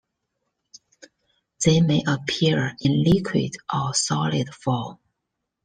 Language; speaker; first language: English; non-native, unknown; Chinese